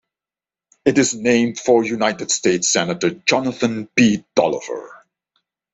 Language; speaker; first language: English; non-native, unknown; Dutch